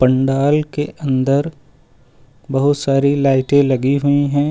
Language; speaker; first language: Hindi; native; Hindi